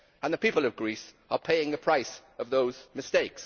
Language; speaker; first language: English; native; English